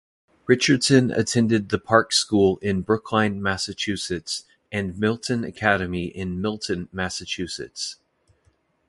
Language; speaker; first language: English; native; English